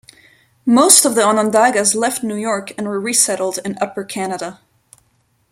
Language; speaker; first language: English; non-native, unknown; French